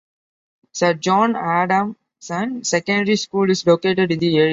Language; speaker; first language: English; non-native, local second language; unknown